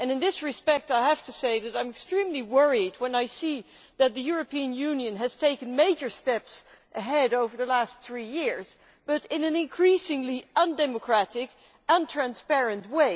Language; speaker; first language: English; non-native, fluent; Dutch